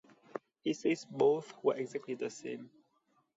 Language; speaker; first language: English; non-native, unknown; Vietnamese